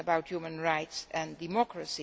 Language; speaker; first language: English; non-native, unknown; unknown